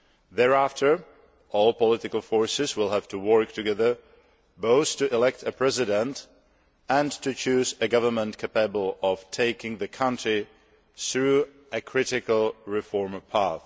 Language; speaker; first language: English; non-native, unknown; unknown